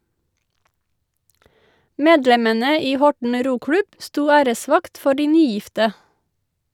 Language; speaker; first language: Norwegian; native; Norwegian